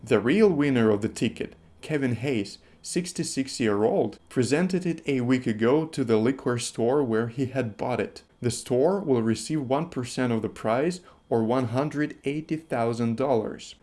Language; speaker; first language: English; non-native, fluent; Russian